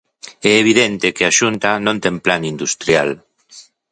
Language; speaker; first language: Galician; native; Galician